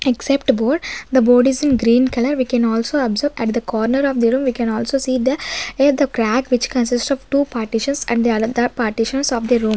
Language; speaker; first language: English; non-native, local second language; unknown